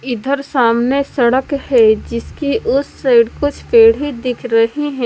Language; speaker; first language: Hindi; non-native, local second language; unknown